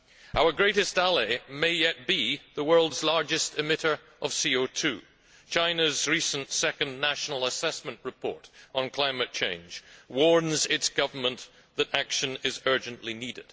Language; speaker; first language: English; native; English